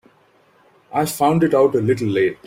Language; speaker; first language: English; non-native, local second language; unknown